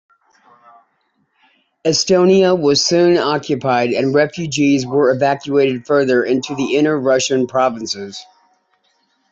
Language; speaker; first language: English; native; English